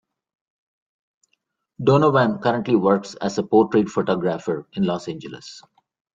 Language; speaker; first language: English; non-native, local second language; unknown